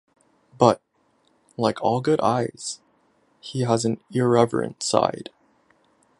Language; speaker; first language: English; native; English